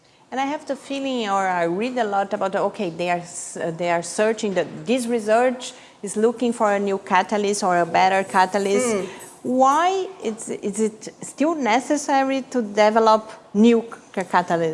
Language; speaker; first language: English; non-native, fluent; Portuguese